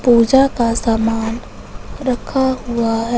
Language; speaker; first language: Hindi; non-native, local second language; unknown